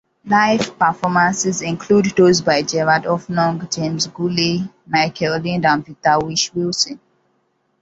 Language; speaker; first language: English; non-native, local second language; Hausa